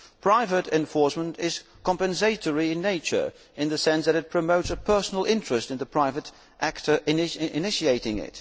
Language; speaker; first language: English; non-native, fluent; Dutch